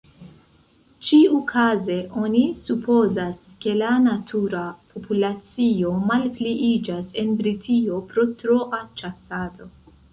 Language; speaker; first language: Esperanto; non-native, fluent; Central Kurdish